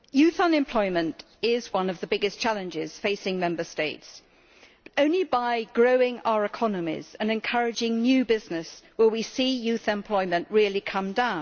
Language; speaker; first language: English; native; English